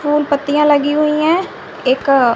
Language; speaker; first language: Hindi; native; Hindi